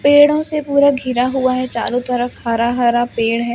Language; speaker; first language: Hindi; native; Hindi